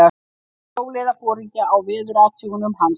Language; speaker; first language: Icelandic; native; Icelandic